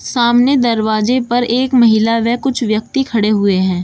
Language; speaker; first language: Hindi; native; Hindi